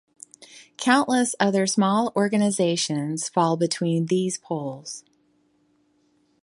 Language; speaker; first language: English; native; English